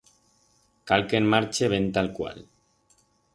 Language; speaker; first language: Aragonese; non-native, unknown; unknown